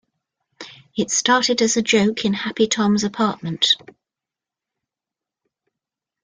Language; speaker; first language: English; native; English